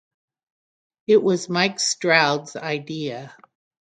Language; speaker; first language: English; native; English